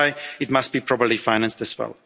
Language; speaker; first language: English; non-native, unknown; German